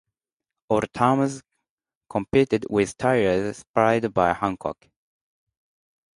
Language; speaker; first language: English; non-native, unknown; Japanese